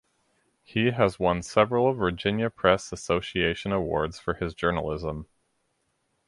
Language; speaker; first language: English; native; English